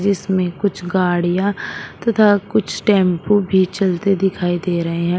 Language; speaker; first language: Hindi; native; Hindi